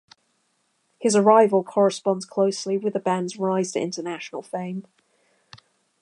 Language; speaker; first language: English; native; English